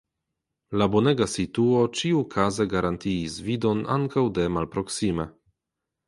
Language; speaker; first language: Esperanto; non-native, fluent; Polish